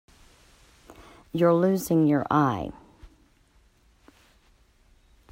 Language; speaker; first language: English; native; English